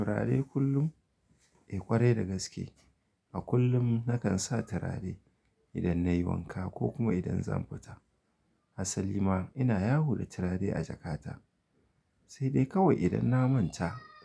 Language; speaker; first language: Hausa; native; Hausa